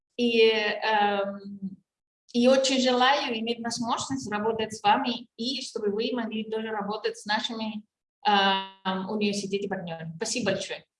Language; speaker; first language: Russian; non-native, fluent; Spanish